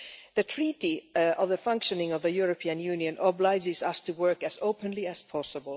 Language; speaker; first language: English; non-native, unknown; Finnish